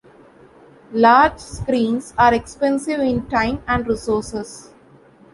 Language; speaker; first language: English; non-native, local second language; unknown